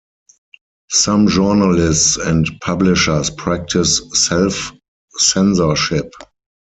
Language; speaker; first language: English; non-native, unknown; German